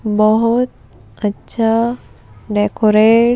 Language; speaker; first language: Hindi; native; Hindi